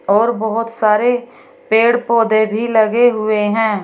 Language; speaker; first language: Hindi; native; Hindi